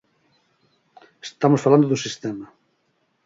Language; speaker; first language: Galician; native; Galician